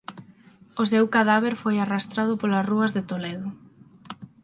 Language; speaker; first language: Galician; non-native, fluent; Spanish